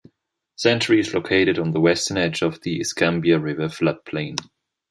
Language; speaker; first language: English; non-native, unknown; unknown